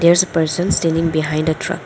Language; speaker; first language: English; non-native, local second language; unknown